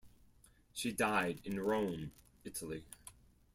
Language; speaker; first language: English; non-native, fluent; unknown